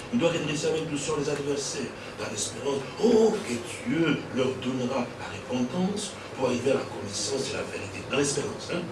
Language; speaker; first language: French; non-native, local second language; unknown